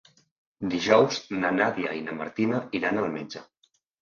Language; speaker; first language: Catalan; native; Catalan